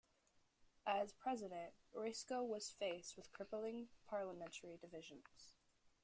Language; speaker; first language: English; native; English